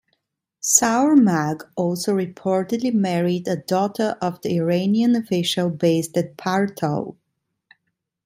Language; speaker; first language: English; non-native, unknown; Italian